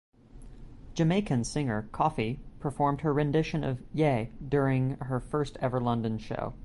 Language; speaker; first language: English; native; English